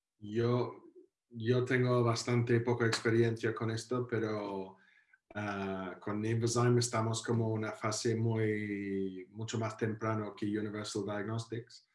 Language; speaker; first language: Spanish; non-native, fluent; English